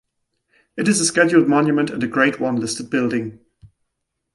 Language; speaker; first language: English; non-native, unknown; German